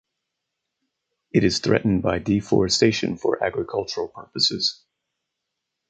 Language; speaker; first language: English; native; English